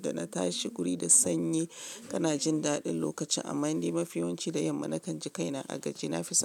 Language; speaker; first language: Hausa; non-native, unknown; Yoruba